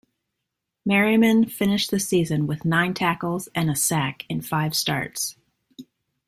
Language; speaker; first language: English; native; English